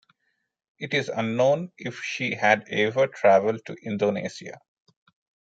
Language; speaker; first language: English; non-native, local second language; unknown